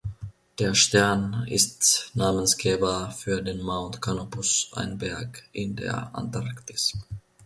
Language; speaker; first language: German; non-native, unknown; Finnish